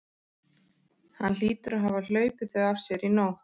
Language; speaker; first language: Icelandic; native; Icelandic